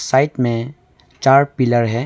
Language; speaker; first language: Hindi; early bilingual, other home language; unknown